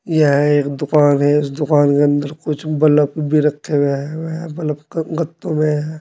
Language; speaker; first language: Hindi; native; Hindi